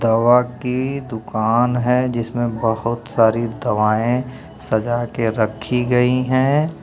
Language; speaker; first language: Hindi; native; Hindi